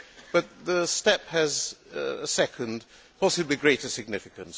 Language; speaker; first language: English; non-native, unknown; Hungarian